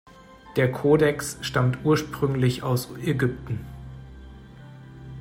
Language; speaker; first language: German; native; German